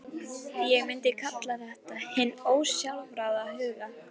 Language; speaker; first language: Icelandic; native; Icelandic